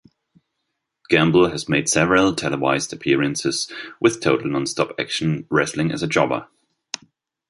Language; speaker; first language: English; non-native, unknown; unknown